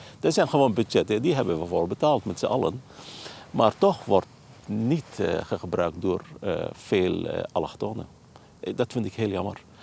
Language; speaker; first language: Dutch; non-native, fluent; Arabic